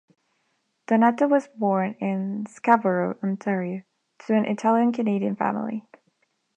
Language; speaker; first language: English; non-native, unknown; Spanish